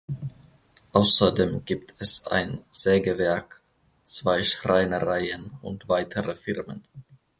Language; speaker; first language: German; non-native, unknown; Finnish